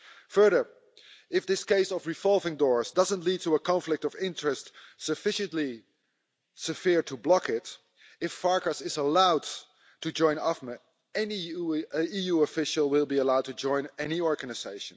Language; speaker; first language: English; non-native, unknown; Dutch